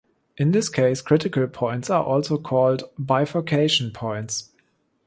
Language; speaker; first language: English; non-native, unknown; German